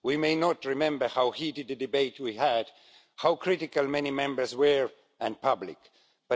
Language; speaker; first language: English; non-native, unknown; Estonian